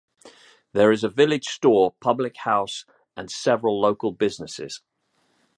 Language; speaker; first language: English; native; English